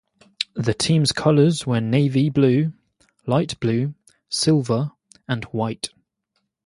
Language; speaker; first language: English; native; English